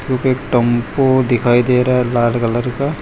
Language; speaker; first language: Hindi; non-native, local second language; Gujarati